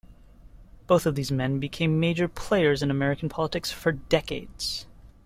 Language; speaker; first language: English; native; English